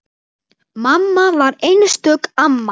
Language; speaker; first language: Icelandic; native; Icelandic